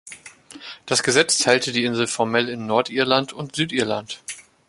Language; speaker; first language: German; native; German